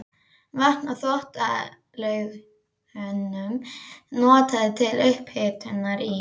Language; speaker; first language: Icelandic; native; Icelandic